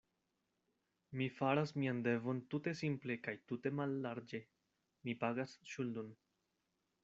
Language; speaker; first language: Esperanto; non-native, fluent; Spanish